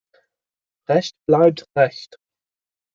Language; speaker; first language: German; non-native, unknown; English